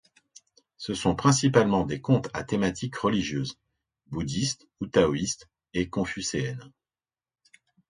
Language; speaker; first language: French; native; French